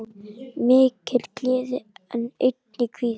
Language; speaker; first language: Icelandic; native; Icelandic